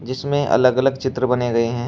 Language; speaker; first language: Hindi; native; Hindi